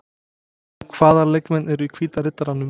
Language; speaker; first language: Icelandic; non-native, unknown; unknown